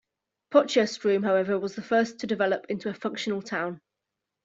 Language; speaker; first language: English; native; English